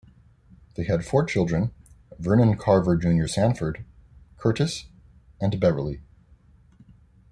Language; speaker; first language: English; native; English